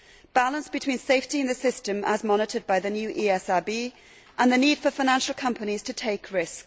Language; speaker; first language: English; native; English